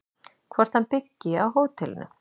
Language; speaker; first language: Icelandic; native; Icelandic